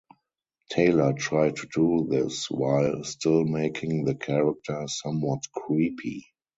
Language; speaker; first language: English; non-native, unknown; German